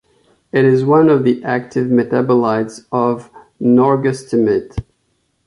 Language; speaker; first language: English; non-native, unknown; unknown